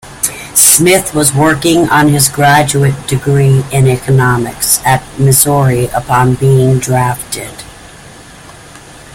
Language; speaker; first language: English; native; English